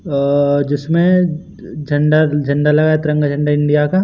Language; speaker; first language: Hindi; native; Hindi